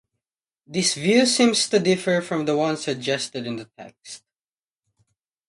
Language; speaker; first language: English; non-native, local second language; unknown